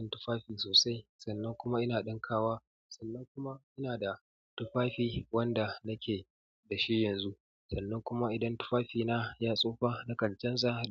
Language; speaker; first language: Hausa; native; Hausa